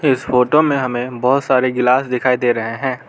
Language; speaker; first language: Hindi; non-native, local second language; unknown